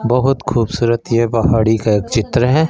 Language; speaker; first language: Hindi; non-native, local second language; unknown